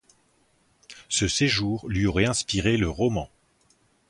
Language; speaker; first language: French; native; French